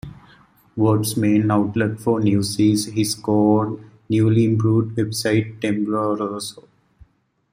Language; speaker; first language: English; native; English